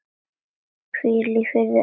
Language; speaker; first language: Icelandic; non-native, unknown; Latvian